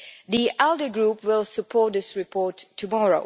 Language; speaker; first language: English; non-native, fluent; Czech